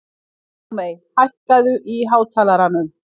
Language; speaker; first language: Icelandic; native; Icelandic